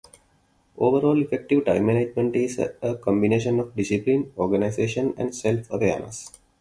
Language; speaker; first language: English; non-native, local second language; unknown